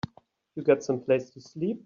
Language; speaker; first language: English; native; English